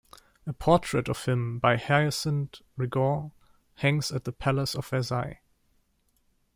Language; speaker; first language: English; non-native, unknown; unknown